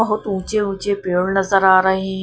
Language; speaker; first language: Hindi; non-native, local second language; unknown